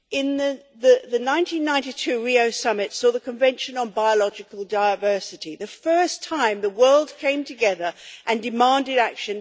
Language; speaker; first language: English; native; English